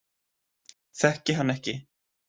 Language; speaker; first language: Icelandic; native; Icelandic